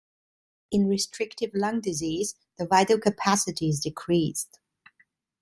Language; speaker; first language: English; non-native, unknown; Italian